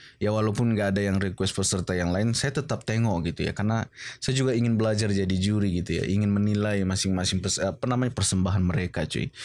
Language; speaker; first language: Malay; non-native, related language; Indonesian